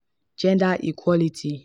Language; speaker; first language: English; non-native, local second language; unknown